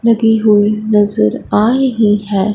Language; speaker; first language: Hindi; non-native, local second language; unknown